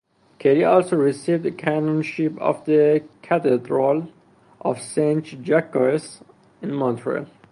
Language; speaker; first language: English; non-native, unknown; Persian